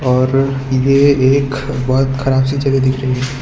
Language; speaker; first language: Hindi; non-native, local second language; Gujarati